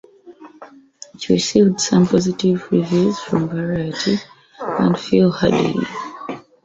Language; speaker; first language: English; native; English